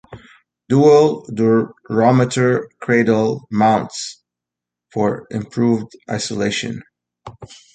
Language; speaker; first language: English; native; English